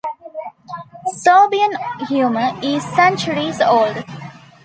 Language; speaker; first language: English; non-native, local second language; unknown